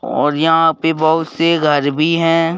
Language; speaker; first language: Hindi; native; Hindi